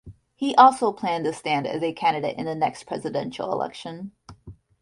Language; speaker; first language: English; native; English